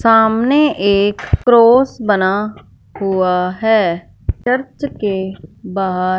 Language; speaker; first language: Hindi; non-native, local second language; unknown